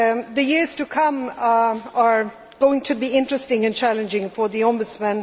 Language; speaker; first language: English; non-native, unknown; Swedish